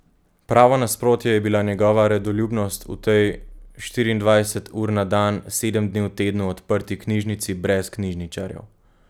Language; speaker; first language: Slovenian; native; Slovenian